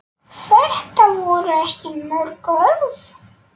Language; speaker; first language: Icelandic; non-native, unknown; Polish